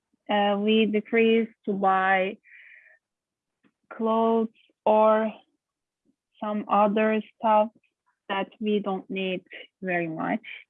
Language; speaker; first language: English; non-native, learner; Turkish